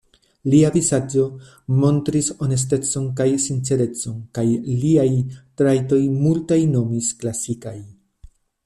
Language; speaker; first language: Esperanto; non-native, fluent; Spanish